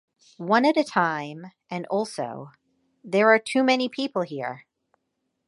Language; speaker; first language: English; native; English